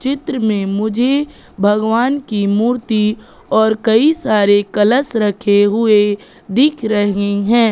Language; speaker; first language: Hindi; native; Hindi